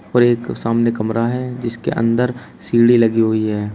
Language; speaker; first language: Hindi; native; Hindi